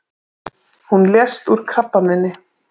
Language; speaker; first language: Icelandic; native; Icelandic